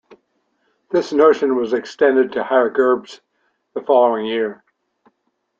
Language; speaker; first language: English; native; English